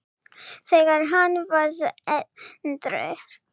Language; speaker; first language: Icelandic; non-native, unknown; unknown